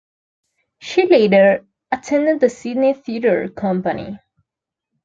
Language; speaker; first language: English; non-native, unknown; Spanish